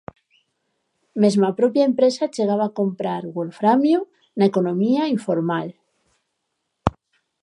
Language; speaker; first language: Galician; native; Galician